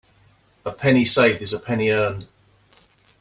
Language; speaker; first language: English; native; English